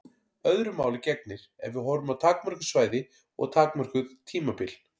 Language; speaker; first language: Icelandic; native; Icelandic